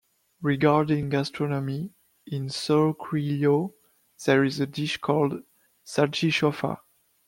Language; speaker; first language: English; non-native, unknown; French